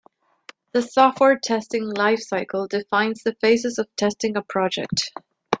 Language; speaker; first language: English; non-native, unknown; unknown